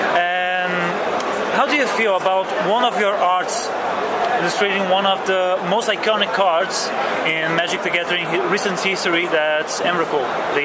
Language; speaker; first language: English; non-native, fluent; Portuguese